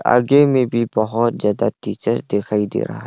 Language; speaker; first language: Hindi; non-native, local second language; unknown